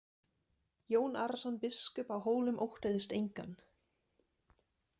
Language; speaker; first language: Icelandic; non-native, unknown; German